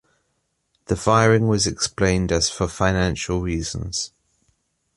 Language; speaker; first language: English; native; English